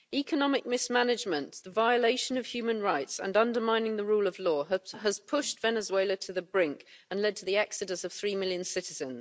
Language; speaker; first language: English; native; English